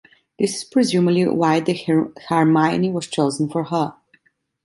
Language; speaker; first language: English; non-native, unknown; Italian